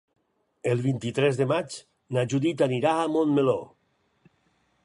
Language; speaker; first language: Catalan; native; Catalan